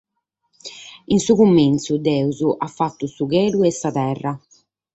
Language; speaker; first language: Sardinian; native; Sardinian